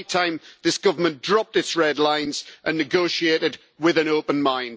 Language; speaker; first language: English; native; English